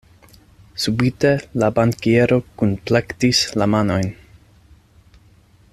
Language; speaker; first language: Esperanto; non-native, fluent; English